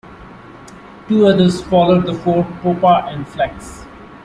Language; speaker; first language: English; non-native, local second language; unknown